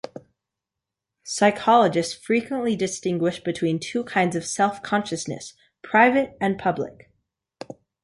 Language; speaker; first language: English; native; English